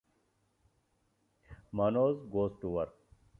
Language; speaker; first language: English; non-native, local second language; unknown